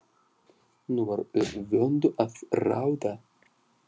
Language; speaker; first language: Icelandic; non-native, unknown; Russian